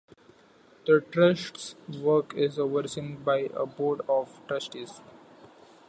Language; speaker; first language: English; non-native, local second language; Marathi